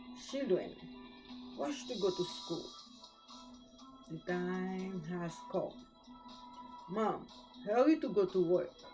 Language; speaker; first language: English; non-native, learner; Haitian Creole